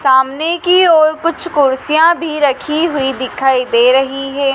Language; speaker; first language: Hindi; native; Hindi